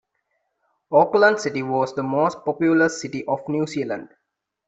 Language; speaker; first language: English; non-native, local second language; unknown